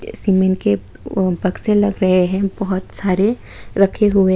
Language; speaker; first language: Hindi; non-native, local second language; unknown